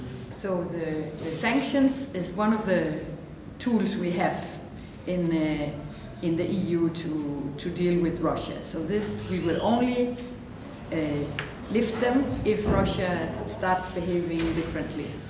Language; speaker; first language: English; non-native, fluent; Danish